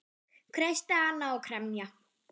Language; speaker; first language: Icelandic; non-native, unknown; German